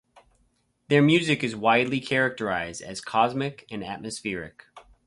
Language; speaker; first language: English; native; English